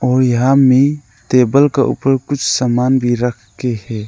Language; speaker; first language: Hindi; non-native, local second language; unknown